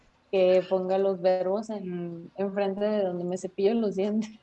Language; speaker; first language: Spanish; native; Spanish